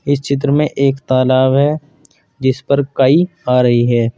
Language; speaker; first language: Hindi; native; Hindi